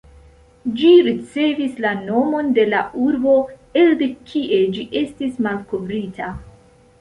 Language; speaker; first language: Esperanto; non-native, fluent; Central Kurdish